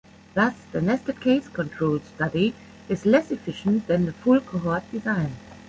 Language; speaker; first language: English; non-native, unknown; German